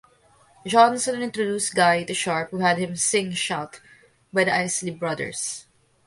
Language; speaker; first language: English; non-native, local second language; Filipino